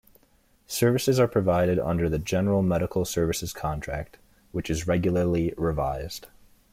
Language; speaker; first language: English; native; English